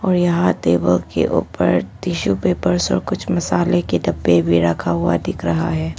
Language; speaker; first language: Hindi; non-native, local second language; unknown